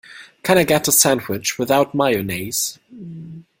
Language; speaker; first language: English; non-native, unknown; German